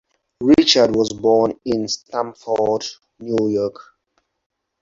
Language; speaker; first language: English; non-native, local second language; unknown